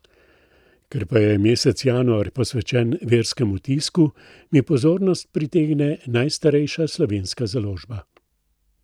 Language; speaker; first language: Slovenian; native; Slovenian